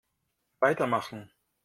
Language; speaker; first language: German; non-native, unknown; Russian